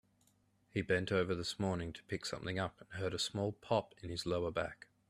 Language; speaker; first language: English; native; English